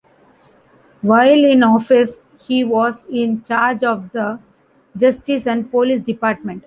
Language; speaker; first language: English; non-native, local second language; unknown